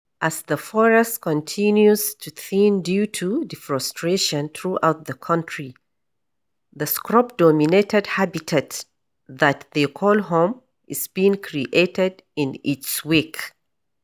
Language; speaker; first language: English; non-native, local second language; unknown